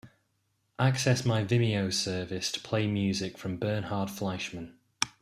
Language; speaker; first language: English; native; English